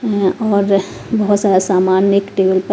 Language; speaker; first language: Hindi; non-native, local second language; Punjabi